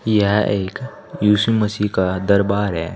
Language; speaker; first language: Hindi; native; Hindi